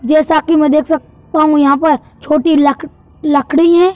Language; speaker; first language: Hindi; native; Hindi